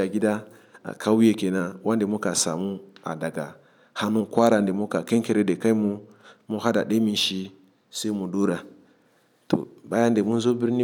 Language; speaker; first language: Hausa; non-native, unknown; Igbo